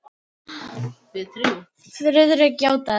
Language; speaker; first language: Icelandic; non-native, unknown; Filipino